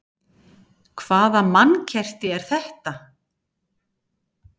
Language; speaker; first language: Icelandic; native; Icelandic